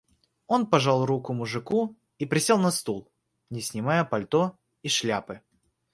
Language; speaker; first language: Russian; native; Russian